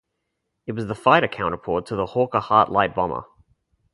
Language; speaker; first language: English; native; English